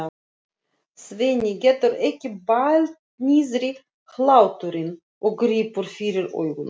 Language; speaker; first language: Icelandic; non-native, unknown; Russian